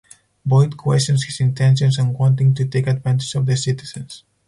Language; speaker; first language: English; non-native, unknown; Spanish